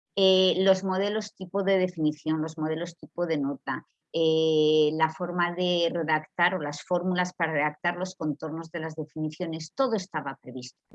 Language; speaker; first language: Spanish; native; Spanish